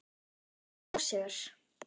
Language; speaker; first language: Icelandic; non-native, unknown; German